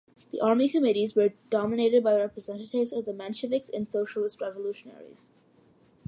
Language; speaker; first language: English; early bilingual, other home language; Malayalam